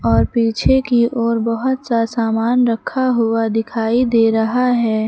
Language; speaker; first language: Hindi; native; Hindi